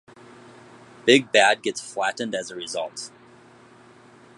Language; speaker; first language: English; native; English